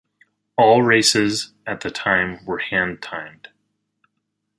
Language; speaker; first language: English; native; English